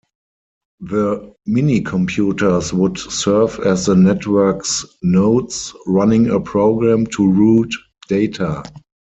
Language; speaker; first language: English; non-native, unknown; German